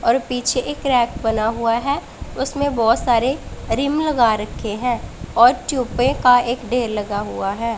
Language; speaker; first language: Hindi; non-native, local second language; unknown